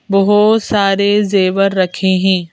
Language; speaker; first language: Hindi; native; Hindi